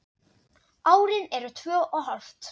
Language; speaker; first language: Icelandic; non-native, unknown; Dutch